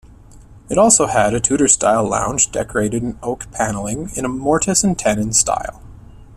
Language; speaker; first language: English; native; English